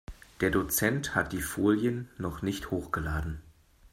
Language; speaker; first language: German; native; German